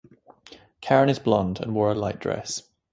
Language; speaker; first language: English; native; English